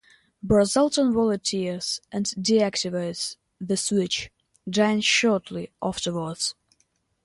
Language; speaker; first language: English; non-native, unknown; Russian